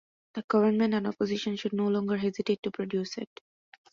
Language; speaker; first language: English; non-native, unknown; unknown